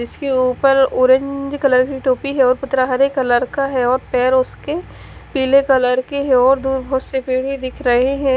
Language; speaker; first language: Hindi; native; Hindi